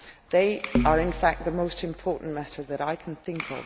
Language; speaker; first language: English; non-native, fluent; Dutch